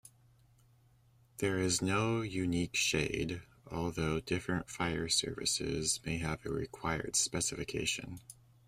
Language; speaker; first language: English; native; English